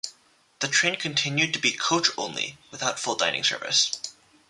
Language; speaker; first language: English; native; English